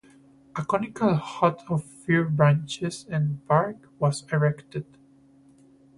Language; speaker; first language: English; non-native, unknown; Spanish